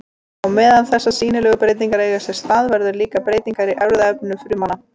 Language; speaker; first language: Icelandic; native; Icelandic